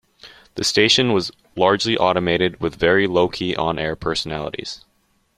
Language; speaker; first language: English; native; English